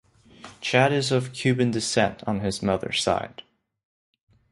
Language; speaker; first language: English; non-native, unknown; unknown